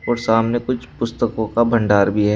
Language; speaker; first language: Hindi; native; Hindi